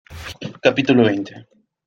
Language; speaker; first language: Spanish; native; Spanish